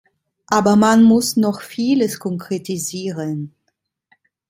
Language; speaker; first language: German; non-native, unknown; Italian